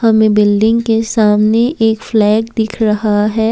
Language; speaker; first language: Hindi; non-native, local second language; Assamese